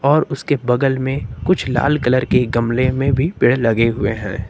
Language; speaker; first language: Hindi; native; Hindi